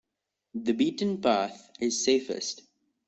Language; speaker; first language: English; non-native, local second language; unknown